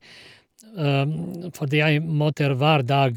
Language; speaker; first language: Norwegian; non-native, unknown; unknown